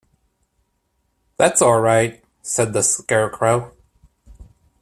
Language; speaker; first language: English; native; English